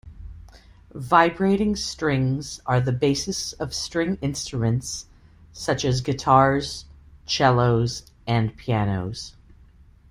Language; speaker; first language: English; native; English